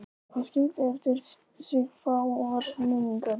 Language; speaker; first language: Icelandic; non-native, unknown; Polish